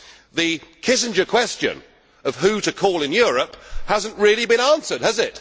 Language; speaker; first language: English; native; English